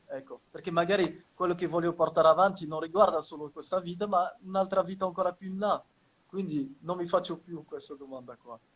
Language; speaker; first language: Italian; non-native, fluent; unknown